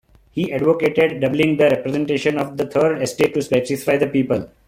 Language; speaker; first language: English; non-native, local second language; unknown